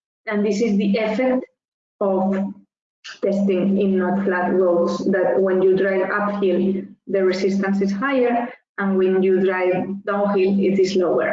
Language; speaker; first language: English; non-native, fluent; Spanish